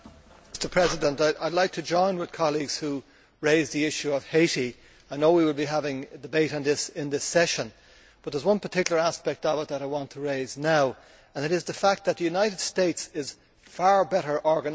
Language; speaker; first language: English; native; English